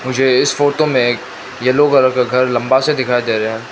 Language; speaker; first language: Hindi; non-native, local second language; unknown